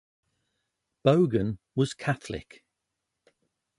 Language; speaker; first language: English; native; English